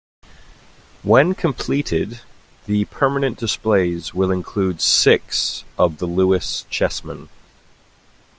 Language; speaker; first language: English; native; English